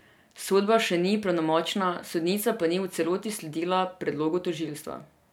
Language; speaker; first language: Slovenian; non-native, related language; Serbian